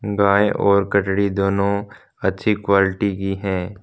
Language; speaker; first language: Hindi; non-native, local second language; Punjabi